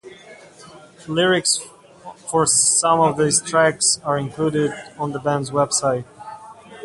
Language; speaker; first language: English; non-native, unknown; Russian